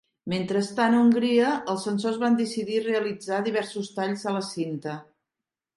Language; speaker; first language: Catalan; native; Catalan